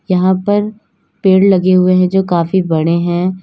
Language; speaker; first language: Hindi; native; Hindi